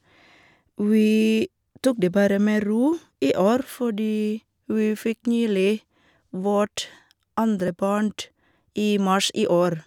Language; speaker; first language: Norwegian; non-native, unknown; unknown